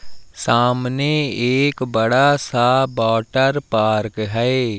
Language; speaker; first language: Hindi; native; Hindi